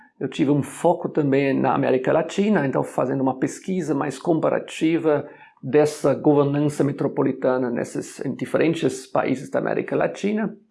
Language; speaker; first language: Portuguese; non-native, fluent; German